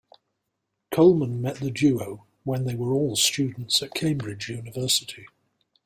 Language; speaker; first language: English; non-native, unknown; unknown